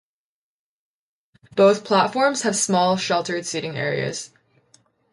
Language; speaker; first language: English; native; English